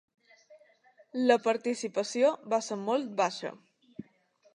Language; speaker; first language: Catalan; native; Catalan